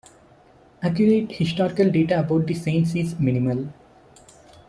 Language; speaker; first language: English; non-native, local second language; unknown